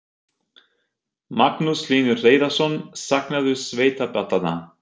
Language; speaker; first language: Icelandic; non-native, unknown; German